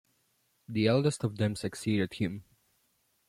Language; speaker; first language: English; non-native, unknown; Polish